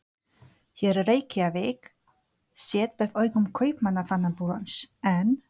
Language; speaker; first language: Icelandic; non-native, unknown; Polish